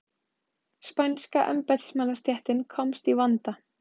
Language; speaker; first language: Icelandic; native; Icelandic